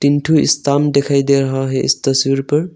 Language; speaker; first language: Hindi; non-native, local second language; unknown